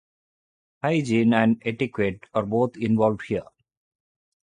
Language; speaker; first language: English; non-native, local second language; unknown